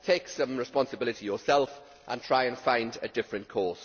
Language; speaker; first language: English; native; English